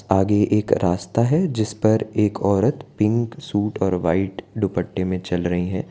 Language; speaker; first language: Hindi; non-native, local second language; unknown